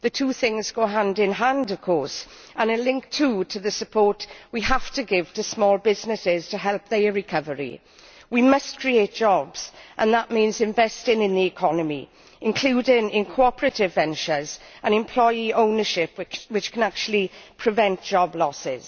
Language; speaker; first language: English; native; English